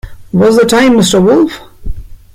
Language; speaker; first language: English; non-native, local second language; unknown